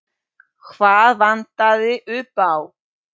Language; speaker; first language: Icelandic; non-native, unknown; Polish